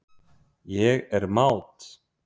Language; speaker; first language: Icelandic; native; Icelandic